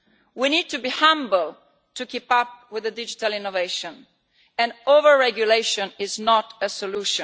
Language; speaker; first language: English; non-native, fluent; Italian